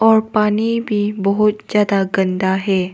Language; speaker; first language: Hindi; non-native, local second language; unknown